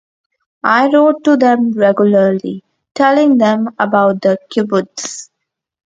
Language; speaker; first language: English; non-native, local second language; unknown